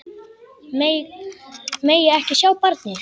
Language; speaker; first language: Icelandic; native; Icelandic